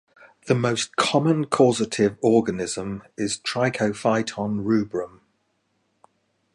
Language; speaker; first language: English; native; English